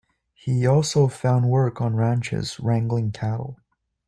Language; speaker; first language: English; native; English